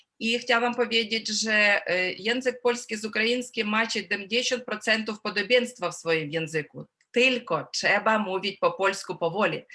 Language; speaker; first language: Polish; non-native, related language; Ukrainian